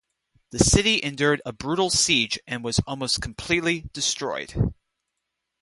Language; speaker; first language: English; native; English